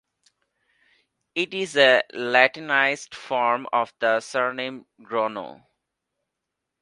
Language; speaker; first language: English; non-native, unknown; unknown